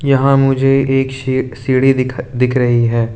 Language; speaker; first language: Hindi; non-native, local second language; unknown